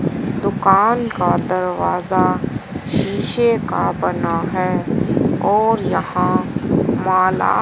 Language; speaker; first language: Hindi; native; Hindi